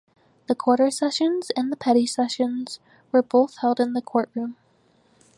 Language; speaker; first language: English; native; English